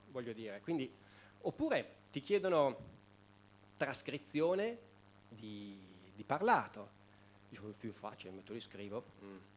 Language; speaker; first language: Italian; native; Italian